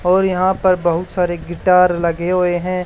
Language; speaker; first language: Hindi; native; Hindi